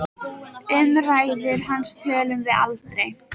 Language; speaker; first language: Icelandic; native; Icelandic